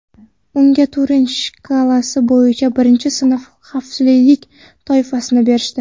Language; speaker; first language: Uzbek; non-native, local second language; Kara-Kalpak